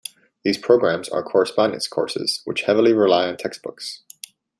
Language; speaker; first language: English; native; English